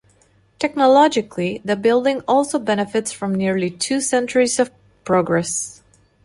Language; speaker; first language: English; non-native, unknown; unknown